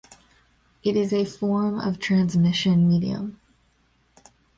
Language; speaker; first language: English; native; English